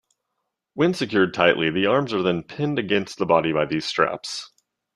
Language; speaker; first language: English; native; English